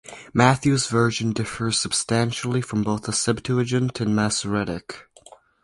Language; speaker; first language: English; native; English